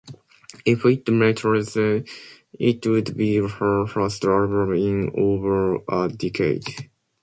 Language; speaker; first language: English; non-native, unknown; Japanese